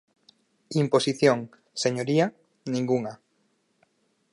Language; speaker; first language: Galician; native; Galician